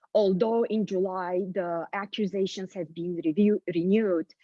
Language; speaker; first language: English; non-native, fluent; Bulgarian